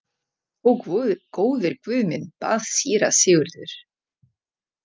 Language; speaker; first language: Icelandic; non-native, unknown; Czech